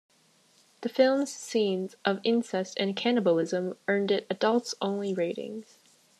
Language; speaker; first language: English; native; English